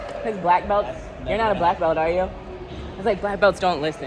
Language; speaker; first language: English; native; English